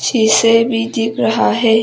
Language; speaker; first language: Hindi; non-native, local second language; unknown